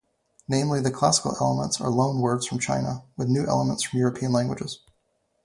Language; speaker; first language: English; native; English